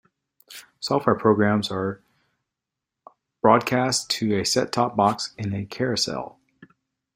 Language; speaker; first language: English; native; English